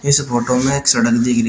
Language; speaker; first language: Hindi; native; Hindi